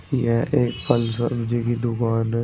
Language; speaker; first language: Hindi; native; Hindi